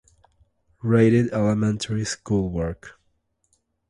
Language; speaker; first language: English; native; English